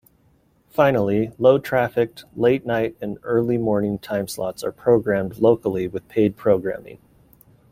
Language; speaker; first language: English; native; English